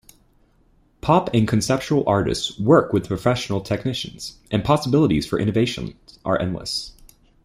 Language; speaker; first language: English; native; English